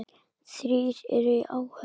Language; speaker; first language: Icelandic; native; Icelandic